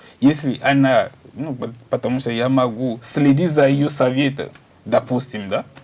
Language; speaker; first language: Russian; non-native, learner; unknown